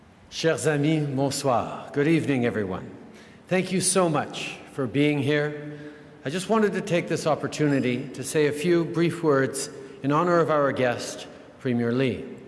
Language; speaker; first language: English; native; English